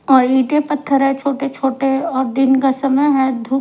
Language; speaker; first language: Hindi; non-native, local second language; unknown